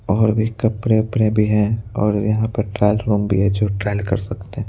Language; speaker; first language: Hindi; native; Hindi